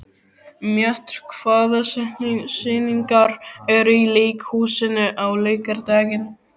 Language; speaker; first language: Icelandic; native; Icelandic